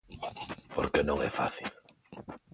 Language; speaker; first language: Galician; non-native, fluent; Spanish